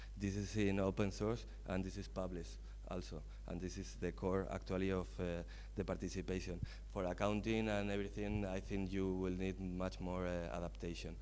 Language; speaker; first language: English; non-native, fluent; Spanish